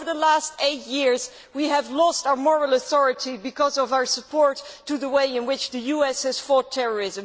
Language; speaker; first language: English; non-native, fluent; Dutch